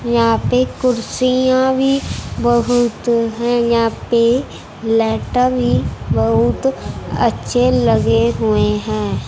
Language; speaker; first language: Hindi; non-native, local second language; Punjabi